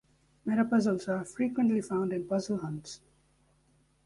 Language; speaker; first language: English; native; English